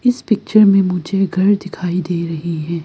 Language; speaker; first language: Hindi; non-native, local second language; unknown